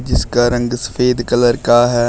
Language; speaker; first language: Hindi; native; Hindi